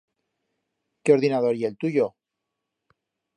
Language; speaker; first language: Aragonese; native; Aragonese